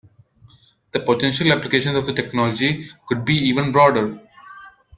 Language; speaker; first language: English; non-native, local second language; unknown